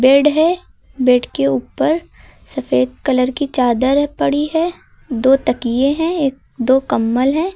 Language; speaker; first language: Hindi; native; Hindi